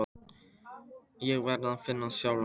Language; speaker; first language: Icelandic; non-native, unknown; Polish